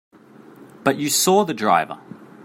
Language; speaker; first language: English; native; English